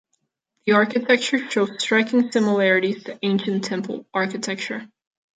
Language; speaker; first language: English; non-native, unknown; Catalan